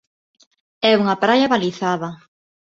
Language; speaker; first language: Galician; non-native, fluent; Spanish